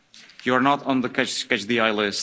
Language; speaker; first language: English; non-native, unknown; Czech